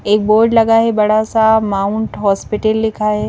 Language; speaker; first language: Hindi; native; Hindi